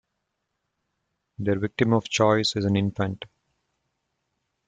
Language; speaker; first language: English; non-native, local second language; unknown